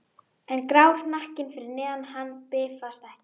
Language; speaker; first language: Icelandic; native; Icelandic